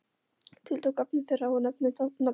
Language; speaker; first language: Icelandic; non-native, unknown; Polish